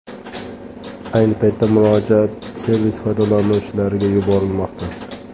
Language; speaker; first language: Uzbek; native; Uzbek